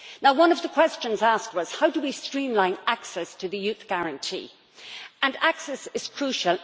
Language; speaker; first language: English; native; English